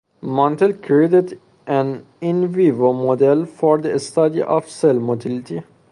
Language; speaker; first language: English; non-native, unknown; Persian